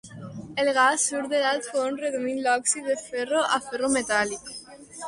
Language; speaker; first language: Catalan; non-native, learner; Spanish